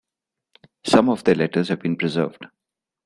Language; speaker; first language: English; non-native, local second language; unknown